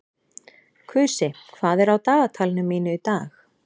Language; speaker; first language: Icelandic; native; Icelandic